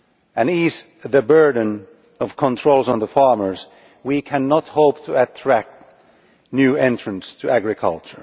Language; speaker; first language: English; non-native, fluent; Finnish